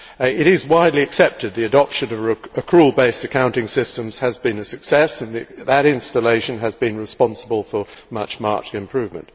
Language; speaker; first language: English; native; English